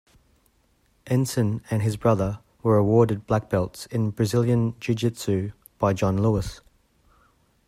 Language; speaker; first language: English; native; English